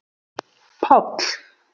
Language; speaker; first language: Icelandic; native; Icelandic